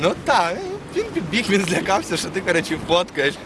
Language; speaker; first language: Ukrainian; native; Ukrainian